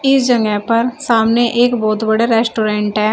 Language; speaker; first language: Hindi; native; Hindi